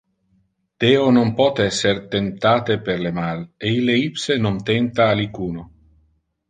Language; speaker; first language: Interlingua; non-native, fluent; Italian